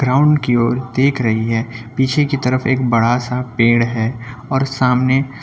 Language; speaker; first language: Hindi; native; Hindi